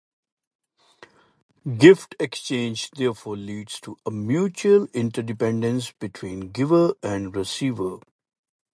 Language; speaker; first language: English; non-native, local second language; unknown